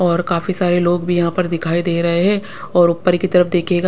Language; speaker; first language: Hindi; non-native, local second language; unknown